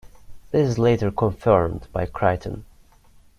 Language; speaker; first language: English; non-native, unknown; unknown